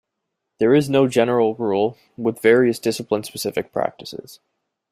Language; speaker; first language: English; native; English